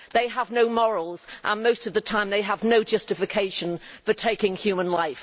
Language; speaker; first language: English; native; English